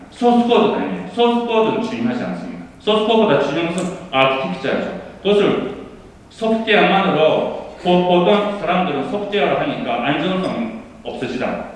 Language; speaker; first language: Korean; early bilingual, heritage; Korean